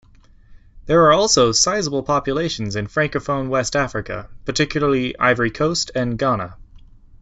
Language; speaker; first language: English; native; English